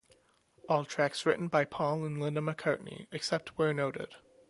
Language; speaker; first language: English; native; English